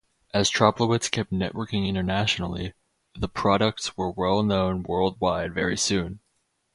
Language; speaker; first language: English; native; English